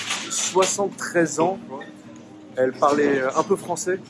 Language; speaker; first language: French; native; French